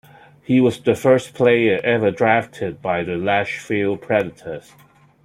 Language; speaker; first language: English; non-native, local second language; Cantonese